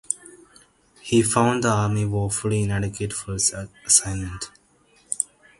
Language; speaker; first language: English; non-native, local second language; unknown